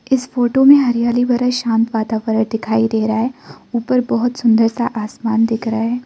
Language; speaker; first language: Hindi; non-native, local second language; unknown